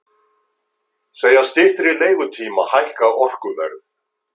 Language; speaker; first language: Icelandic; native; Icelandic